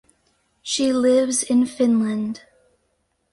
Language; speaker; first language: English; native; English